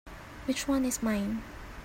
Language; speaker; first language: English; non-native, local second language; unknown